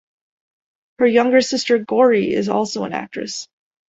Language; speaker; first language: English; native; English